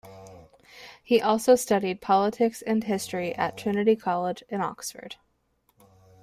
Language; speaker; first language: English; native; English